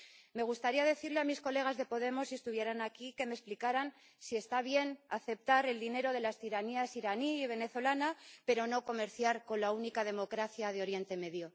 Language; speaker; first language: Spanish; native; Spanish